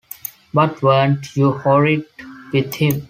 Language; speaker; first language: English; non-native, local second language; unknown